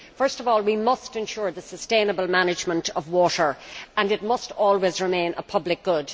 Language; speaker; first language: English; native; English